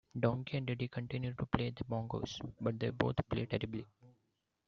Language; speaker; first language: English; non-native, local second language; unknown